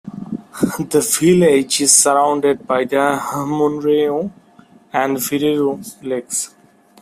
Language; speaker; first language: English; non-native, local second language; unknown